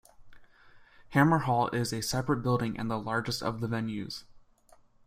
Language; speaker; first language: English; native; English